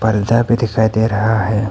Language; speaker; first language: Hindi; non-native, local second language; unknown